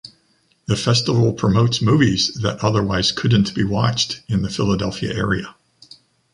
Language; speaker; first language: English; native; English